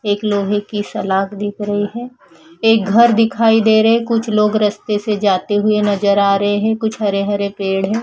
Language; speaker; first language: Hindi; non-native, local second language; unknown